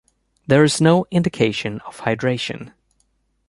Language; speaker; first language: English; native; English